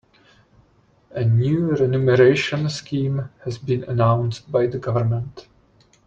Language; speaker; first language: English; non-native, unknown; Czech